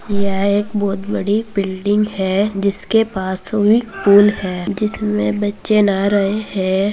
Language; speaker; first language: Hindi; native; Hindi